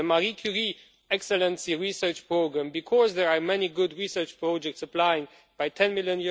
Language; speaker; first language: English; non-native, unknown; Romanian